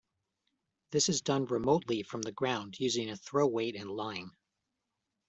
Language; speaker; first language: English; native; English